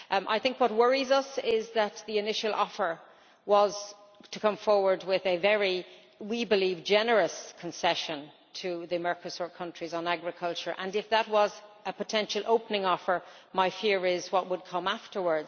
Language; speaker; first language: English; native; English